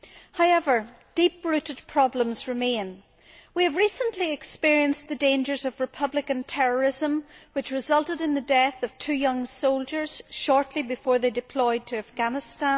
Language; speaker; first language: English; native; English